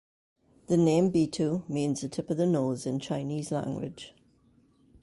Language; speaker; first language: English; native; English